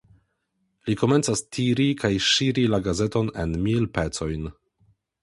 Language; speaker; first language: Esperanto; non-native, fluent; Polish